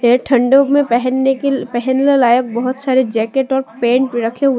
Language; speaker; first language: Hindi; non-native, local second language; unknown